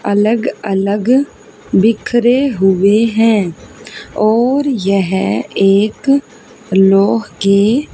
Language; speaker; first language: Hindi; native; Hindi